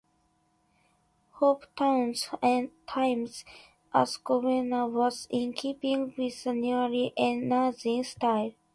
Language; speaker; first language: English; non-native, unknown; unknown